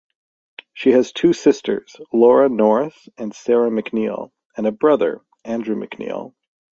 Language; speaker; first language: English; native; English